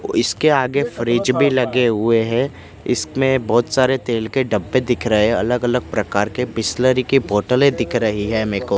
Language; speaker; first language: Hindi; non-native, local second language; Gujarati